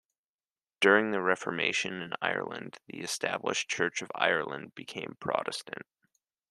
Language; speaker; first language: English; native; English